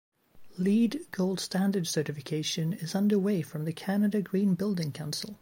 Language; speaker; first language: English; native; English